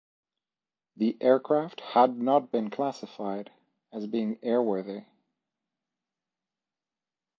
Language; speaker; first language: English; non-native, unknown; French